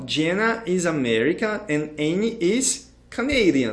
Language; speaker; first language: English; non-native, fluent; Portuguese